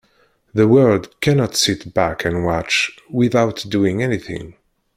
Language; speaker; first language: English; non-native, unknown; Kabyle